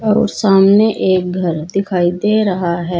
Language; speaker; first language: Hindi; native; Hindi